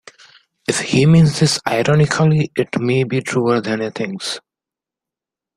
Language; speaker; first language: English; non-native, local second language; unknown